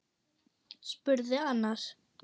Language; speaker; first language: Icelandic; non-native, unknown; German